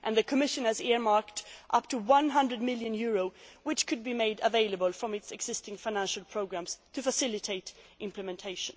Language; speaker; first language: English; non-native, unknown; Swedish